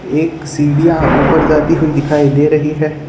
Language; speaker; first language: Hindi; non-native, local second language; Gujarati